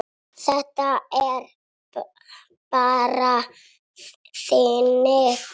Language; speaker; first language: Icelandic; non-native, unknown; Italian